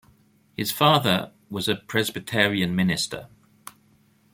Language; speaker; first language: English; native; English